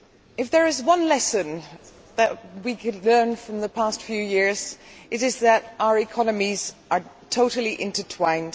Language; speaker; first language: English; non-native, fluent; Dutch